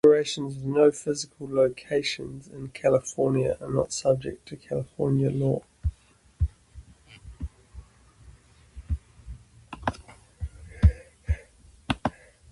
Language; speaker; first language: English; native; English